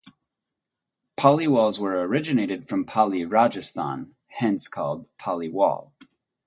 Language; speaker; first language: English; native; English